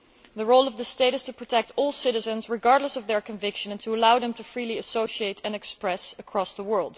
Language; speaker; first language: English; non-native, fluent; Dutch